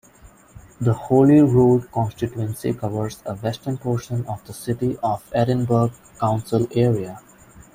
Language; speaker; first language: English; non-native, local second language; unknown